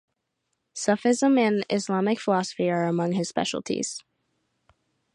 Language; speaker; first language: English; native; English